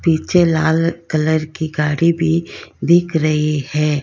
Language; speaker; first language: Hindi; non-native, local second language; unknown